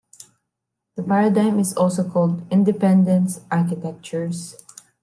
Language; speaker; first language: English; non-native, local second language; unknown